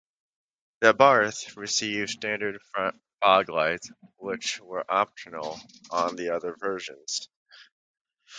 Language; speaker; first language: English; native; English